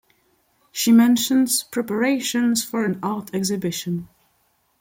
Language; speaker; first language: English; non-native, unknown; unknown